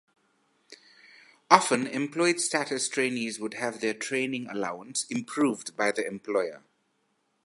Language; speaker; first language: English; native; English